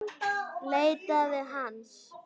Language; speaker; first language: Icelandic; native; Icelandic